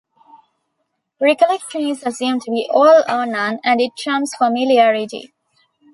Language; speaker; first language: English; non-native, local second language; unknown